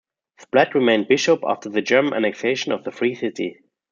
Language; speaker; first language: English; non-native, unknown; German